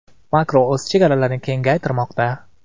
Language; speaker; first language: Uzbek; non-native, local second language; Kara-Kalpak